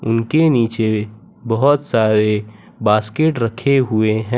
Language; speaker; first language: Hindi; non-native, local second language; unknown